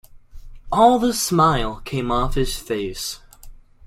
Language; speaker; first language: English; native; English